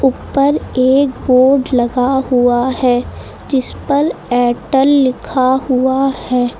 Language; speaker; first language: Hindi; native; Hindi